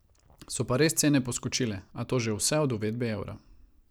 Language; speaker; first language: Slovenian; non-native, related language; Croatian